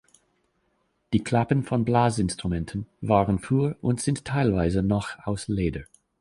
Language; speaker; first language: German; non-native, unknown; English